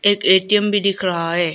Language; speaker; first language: Hindi; non-native, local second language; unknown